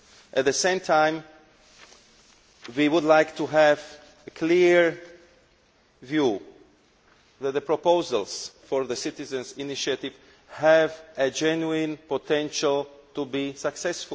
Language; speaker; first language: English; non-native, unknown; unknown